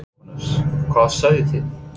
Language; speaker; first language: Icelandic; non-native, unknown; English